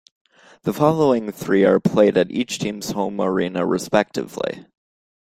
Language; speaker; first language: English; native; English